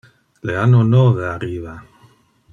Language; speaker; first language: Interlingua; non-native, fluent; Dutch